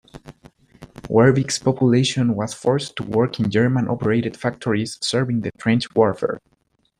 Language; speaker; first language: English; non-native, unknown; Spanish